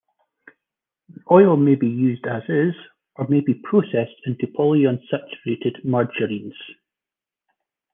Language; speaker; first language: English; native; English